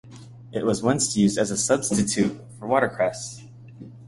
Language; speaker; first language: English; native; English